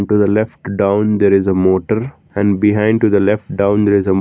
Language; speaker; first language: English; non-native, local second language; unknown